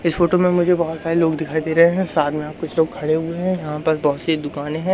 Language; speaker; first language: Hindi; native; Hindi